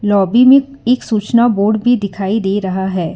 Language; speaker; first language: Hindi; non-native, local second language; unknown